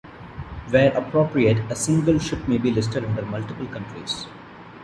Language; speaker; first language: English; non-native, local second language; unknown